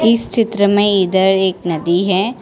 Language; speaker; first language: Hindi; non-native, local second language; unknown